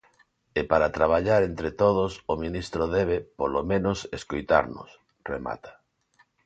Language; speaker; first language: Galician; non-native, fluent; Spanish